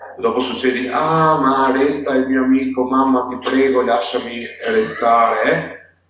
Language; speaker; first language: Italian; non-native, fluent; Polish